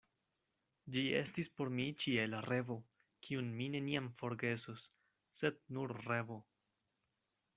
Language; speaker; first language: Esperanto; non-native, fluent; Spanish